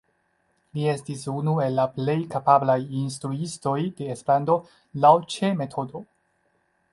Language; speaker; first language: Esperanto; non-native, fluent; Chinese